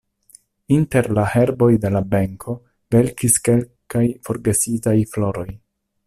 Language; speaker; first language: Esperanto; non-native, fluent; Italian